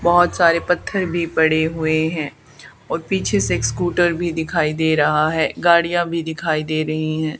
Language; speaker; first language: Hindi; native; Hindi